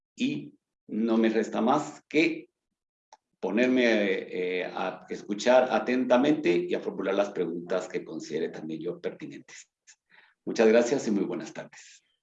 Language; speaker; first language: Spanish; native; Spanish